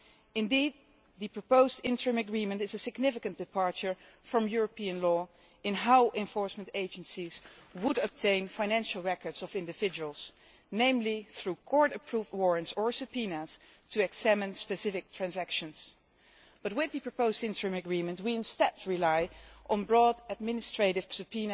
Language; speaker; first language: English; non-native, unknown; Dutch